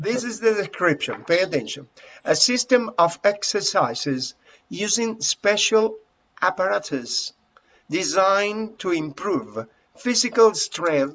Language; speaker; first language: English; non-native, fluent; Spanish